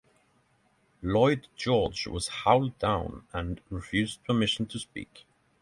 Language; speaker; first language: English; non-native, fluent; Norwegian